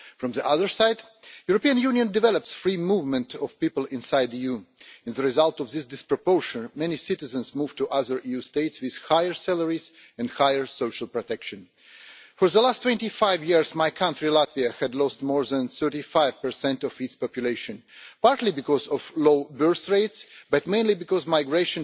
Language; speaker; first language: English; non-native, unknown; Russian